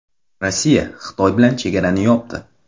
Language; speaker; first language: Uzbek; non-native, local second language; Kara-Kalpak